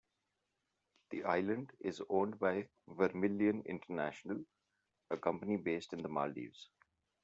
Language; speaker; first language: English; non-native, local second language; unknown